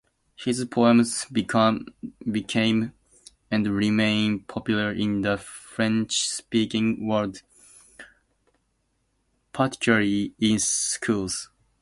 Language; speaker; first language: English; native; English